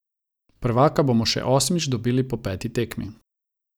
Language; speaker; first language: Slovenian; non-native, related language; Croatian